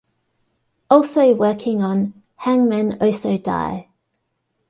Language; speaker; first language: English; native; English